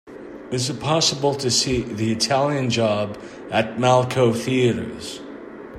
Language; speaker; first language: English; native; English